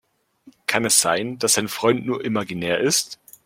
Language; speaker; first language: German; native; German